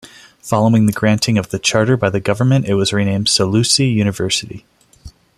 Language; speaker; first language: English; non-native, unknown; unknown